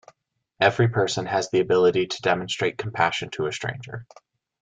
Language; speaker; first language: English; native; English